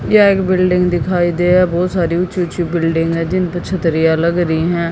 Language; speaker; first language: Hindi; native; Hindi